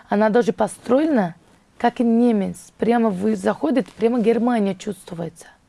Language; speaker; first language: Russian; non-native, fluent; Portuguese